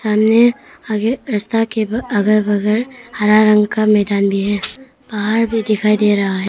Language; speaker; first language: Hindi; non-native, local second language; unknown